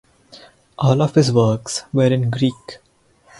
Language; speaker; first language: English; non-native, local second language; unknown